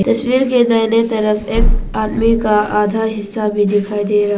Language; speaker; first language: Hindi; non-native, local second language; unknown